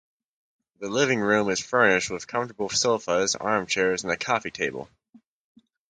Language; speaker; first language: English; native; English